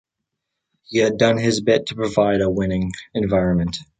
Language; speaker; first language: English; native; English